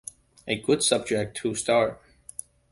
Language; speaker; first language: English; non-native, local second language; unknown